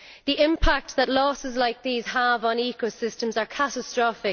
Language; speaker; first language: English; native; English